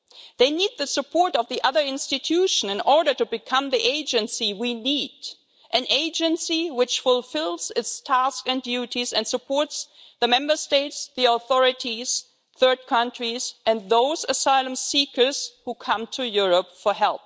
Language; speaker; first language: English; non-native, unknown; German